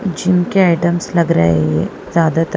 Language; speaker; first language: Hindi; non-native, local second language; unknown